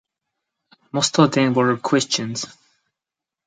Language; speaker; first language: English; non-native, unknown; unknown